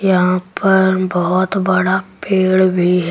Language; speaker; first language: Hindi; native; Hindi